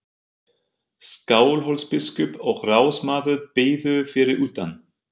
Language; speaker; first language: Icelandic; non-native, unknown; German